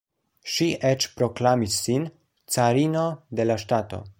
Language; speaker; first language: Esperanto; non-native, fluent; Polish